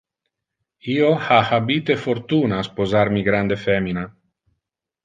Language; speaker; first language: Interlingua; non-native, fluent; Italian